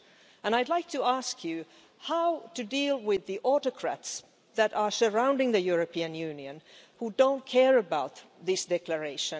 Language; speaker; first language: English; non-native, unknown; Finnish